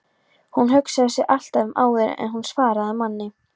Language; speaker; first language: Icelandic; non-native, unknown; Polish